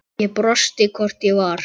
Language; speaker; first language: Icelandic; native; Icelandic